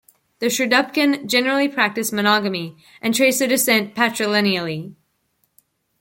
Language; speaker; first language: English; native; English